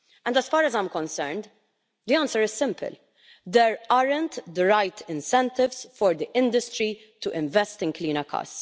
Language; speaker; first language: English; non-native, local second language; Maltese